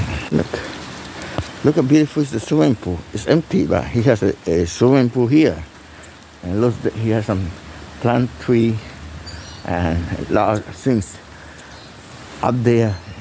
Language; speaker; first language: English; non-native, learner; Spanish